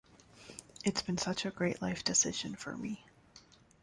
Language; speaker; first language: English; native; English